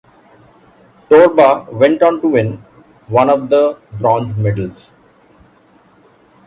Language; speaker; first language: English; non-native, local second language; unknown